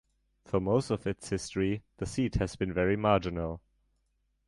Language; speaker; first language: English; non-native, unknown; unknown